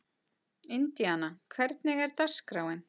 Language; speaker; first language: Icelandic; native; Icelandic